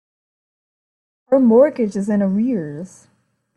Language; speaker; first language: English; native; English